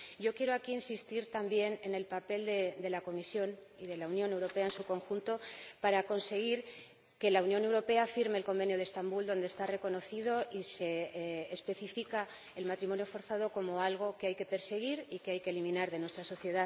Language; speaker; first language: Spanish; native; Spanish